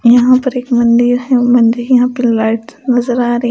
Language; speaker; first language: Hindi; non-native, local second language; Punjabi